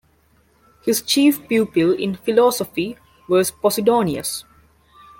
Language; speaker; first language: English; non-native, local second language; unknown